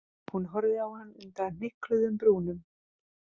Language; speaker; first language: Icelandic; non-native, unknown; Hungarian